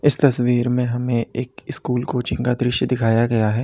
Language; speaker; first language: Hindi; native; Hindi